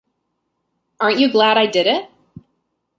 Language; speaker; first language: English; native; English